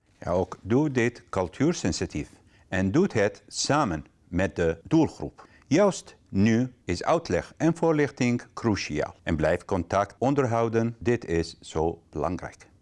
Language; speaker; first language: Dutch; non-native, fluent; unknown